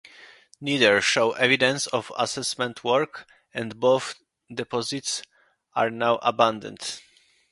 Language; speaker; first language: English; non-native, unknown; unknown